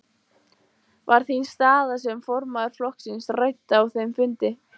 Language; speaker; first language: Icelandic; native; Icelandic